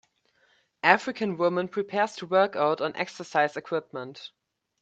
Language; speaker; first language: English; native; English